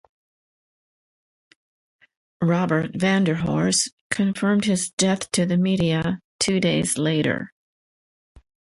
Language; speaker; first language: English; native; English